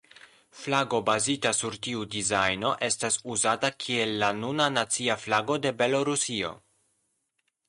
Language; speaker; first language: Esperanto; non-native, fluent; Polish